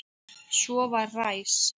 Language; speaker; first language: Icelandic; native; Icelandic